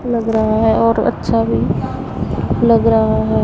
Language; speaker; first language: Hindi; non-native, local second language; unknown